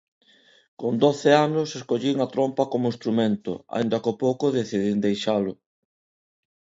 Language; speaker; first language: Galician; non-native, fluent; Spanish